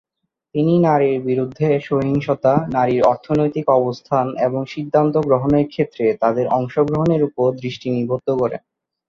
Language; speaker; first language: Bangla; non-native, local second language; Chittagonian